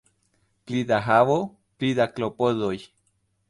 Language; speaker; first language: Esperanto; non-native, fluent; Spanish